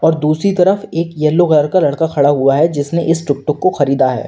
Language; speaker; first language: Hindi; native; Hindi